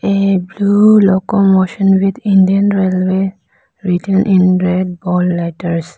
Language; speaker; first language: English; non-native, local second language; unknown